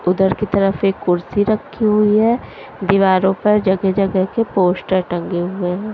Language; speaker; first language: Hindi; non-native, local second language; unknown